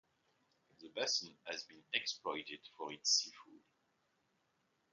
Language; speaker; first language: English; non-native, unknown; French